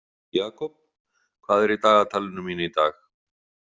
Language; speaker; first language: Icelandic; native; Icelandic